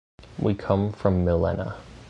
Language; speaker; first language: English; native; English